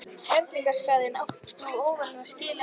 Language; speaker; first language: Icelandic; native; Icelandic